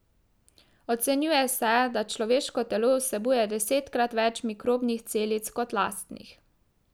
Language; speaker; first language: Slovenian; native; Slovenian